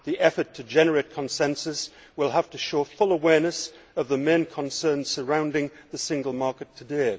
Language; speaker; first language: English; native; English